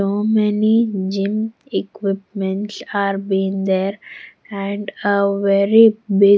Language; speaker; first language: English; non-native, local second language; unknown